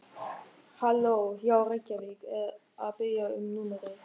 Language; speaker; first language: Icelandic; non-native, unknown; German